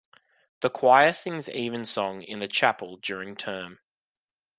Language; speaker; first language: English; native; English